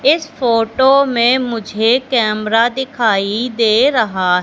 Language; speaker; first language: Hindi; native; Hindi